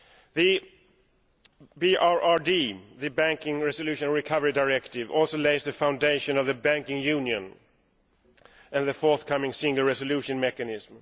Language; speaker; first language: English; non-native, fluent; Swedish